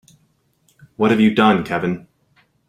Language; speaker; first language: English; native; English